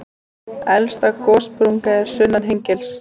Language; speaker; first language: Icelandic; native; Icelandic